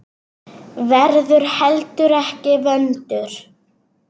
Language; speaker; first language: Icelandic; non-native, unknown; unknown